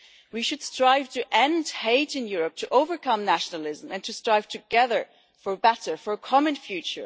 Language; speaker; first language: English; non-native, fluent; German